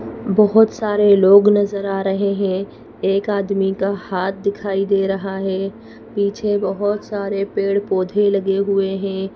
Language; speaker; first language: Hindi; native; Hindi